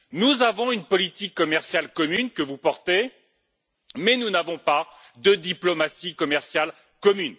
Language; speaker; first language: French; native; French